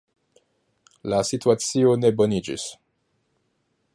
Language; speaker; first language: Esperanto; non-native, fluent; French